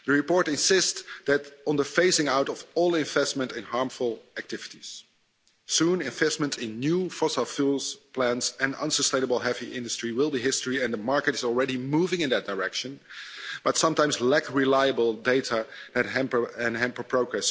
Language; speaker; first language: English; non-native, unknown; Dutch